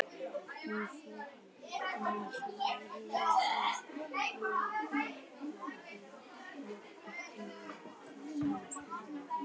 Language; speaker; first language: Icelandic; native; Icelandic